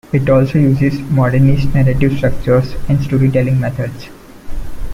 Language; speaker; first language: English; non-native, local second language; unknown